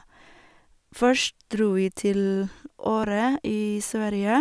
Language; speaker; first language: Norwegian; non-native, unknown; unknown